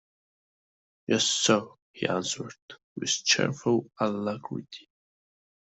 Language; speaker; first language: English; non-native, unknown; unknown